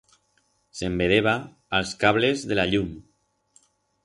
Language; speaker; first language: Aragonese; non-native, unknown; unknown